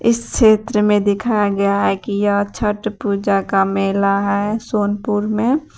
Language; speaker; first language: Hindi; native; Hindi